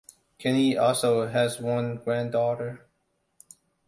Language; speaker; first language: English; non-native, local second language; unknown